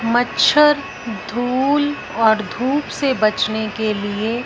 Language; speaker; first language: Hindi; non-native, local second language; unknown